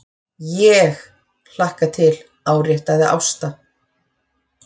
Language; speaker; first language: Icelandic; native; Icelandic